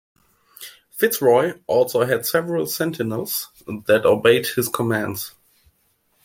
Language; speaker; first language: English; non-native, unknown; German